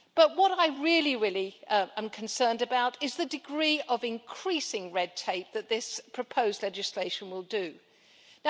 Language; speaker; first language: English; native; English